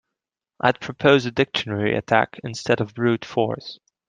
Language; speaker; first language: English; non-native, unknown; Dutch